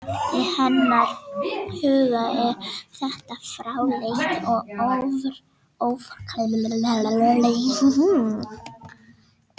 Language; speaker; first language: Icelandic; non-native, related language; Danish